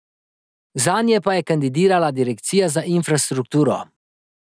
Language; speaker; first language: Slovenian; native; Slovenian